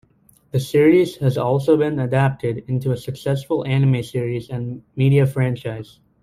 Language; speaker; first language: English; native; English